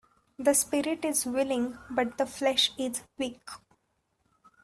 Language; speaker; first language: English; non-native, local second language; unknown